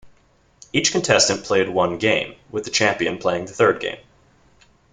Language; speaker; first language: English; native; English